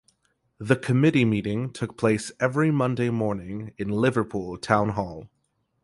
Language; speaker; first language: English; native; English